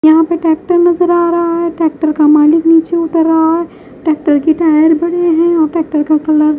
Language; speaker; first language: Hindi; native; Hindi